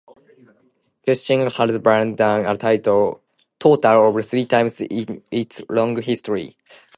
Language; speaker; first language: English; non-native, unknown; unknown